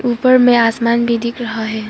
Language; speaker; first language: Hindi; non-native, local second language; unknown